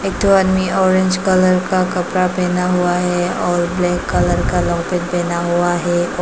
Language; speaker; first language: Hindi; non-native, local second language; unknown